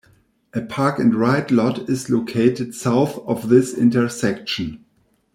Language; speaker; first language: English; non-native, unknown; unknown